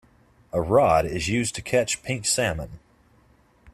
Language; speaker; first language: English; native; English